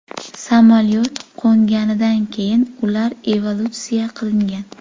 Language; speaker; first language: Uzbek; native; Uzbek